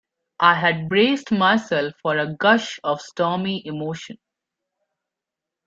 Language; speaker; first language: English; non-native, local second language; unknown